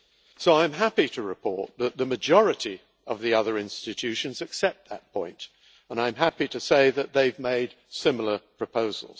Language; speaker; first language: English; native; English